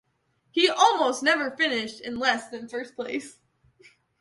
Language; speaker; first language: English; native; English